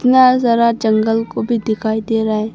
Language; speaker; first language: Hindi; non-native, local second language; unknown